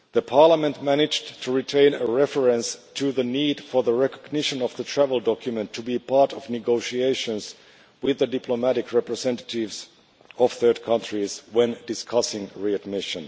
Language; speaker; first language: English; non-native, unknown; Finnish